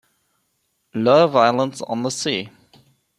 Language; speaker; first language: English; non-native, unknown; German